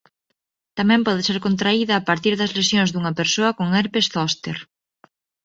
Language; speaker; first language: Galician; non-native, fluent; Spanish